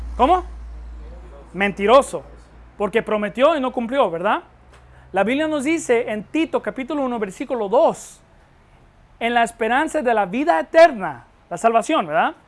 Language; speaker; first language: Spanish; non-native, fluent; English